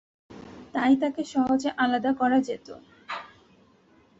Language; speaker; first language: Bangla; native; Bangla